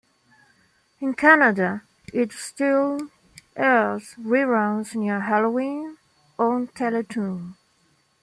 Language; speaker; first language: English; non-native, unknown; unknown